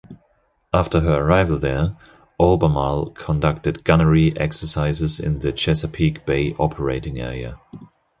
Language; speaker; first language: English; non-native, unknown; German